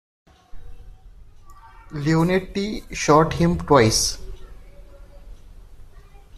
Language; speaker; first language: English; non-native, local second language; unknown